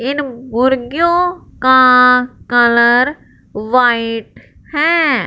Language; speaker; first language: Hindi; non-native, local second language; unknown